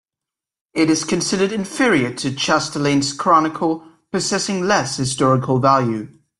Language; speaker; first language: English; native; English